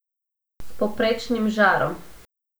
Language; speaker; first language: Slovenian; non-native, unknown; Macedonian